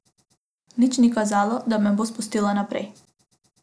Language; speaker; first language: Slovenian; non-native, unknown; Macedonian